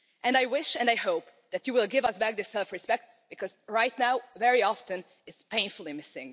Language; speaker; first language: English; non-native, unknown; Hungarian